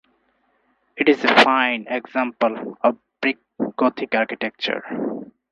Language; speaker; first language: English; non-native, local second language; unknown